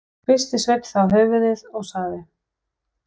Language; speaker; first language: Icelandic; non-native, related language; Danish